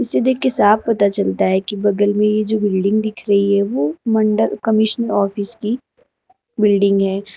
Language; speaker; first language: Hindi; native; Hindi